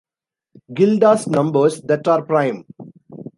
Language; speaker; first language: English; non-native, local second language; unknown